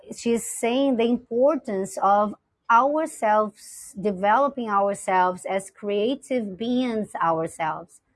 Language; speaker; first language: English; non-native, fluent; Portuguese